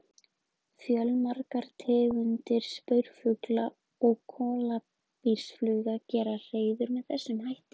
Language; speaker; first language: Icelandic; native; Icelandic